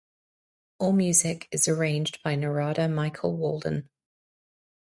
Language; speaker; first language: English; native; English